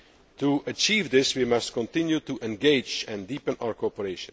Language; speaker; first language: English; non-native, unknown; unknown